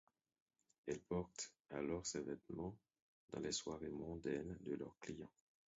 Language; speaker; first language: French; non-native, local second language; Haitian Creole